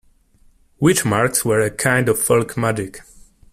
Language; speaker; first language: English; non-native, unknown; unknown